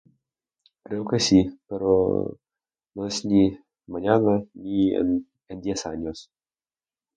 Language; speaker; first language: Spanish; non-native, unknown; Russian